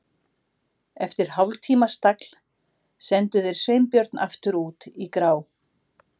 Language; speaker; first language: Icelandic; native; Icelandic